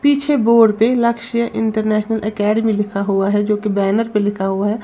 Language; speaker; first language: Hindi; native; Hindi